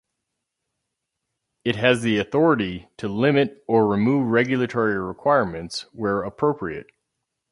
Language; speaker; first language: English; native; English